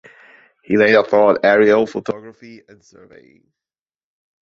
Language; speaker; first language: English; non-native, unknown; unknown